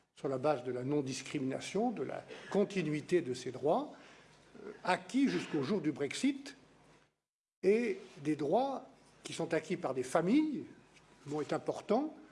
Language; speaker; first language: French; native; French